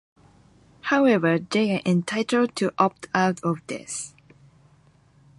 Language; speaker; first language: English; non-native, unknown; Japanese